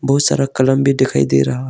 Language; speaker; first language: Hindi; early bilingual, other home language; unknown